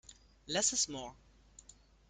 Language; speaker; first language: English; non-native, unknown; German